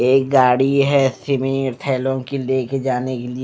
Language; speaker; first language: Hindi; non-native, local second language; Punjabi